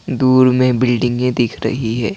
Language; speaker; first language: Hindi; non-native, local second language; Assamese